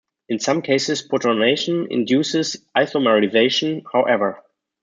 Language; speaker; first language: English; non-native, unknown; German